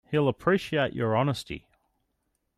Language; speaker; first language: English; native; English